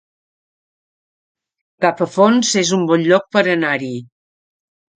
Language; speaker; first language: Catalan; native; Catalan